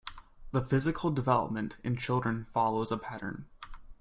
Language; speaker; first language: English; native; English